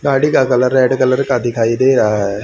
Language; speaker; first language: Hindi; native; Hindi